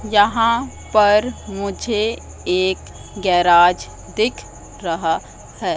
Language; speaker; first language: Hindi; native; Hindi